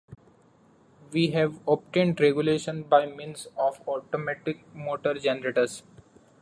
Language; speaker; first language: English; non-native, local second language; Marathi